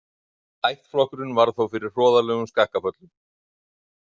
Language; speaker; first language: Icelandic; native; Icelandic